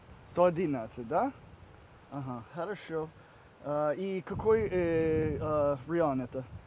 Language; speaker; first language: Russian; non-native, learner; English